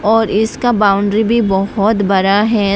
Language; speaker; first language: Hindi; non-native, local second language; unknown